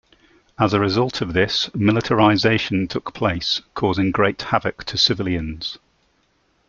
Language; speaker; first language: English; native; English